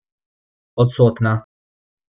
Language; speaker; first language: Slovenian; non-native, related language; Bosnian